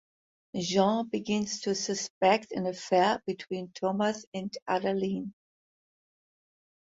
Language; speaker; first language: English; non-native, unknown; German